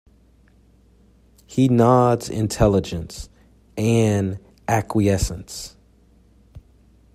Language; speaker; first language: English; native; English